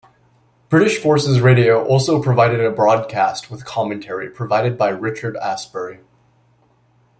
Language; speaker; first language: English; native; English